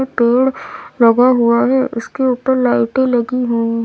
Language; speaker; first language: Hindi; native; Hindi